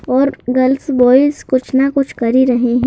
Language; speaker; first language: Hindi; native; Hindi